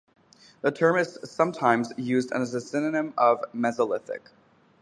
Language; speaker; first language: English; native; English